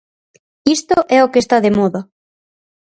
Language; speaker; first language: Galician; native; Galician